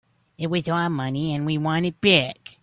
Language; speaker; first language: English; native; English